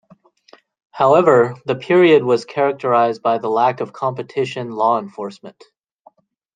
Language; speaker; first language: English; native; English